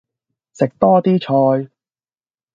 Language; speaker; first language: Cantonese; native; Cantonese